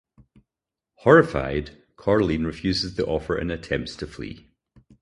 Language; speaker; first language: English; native; English